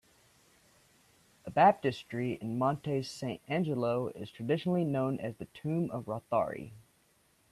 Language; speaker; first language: English; native; English